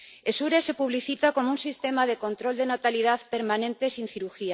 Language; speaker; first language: Spanish; native; Spanish